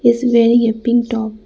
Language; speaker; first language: English; non-native, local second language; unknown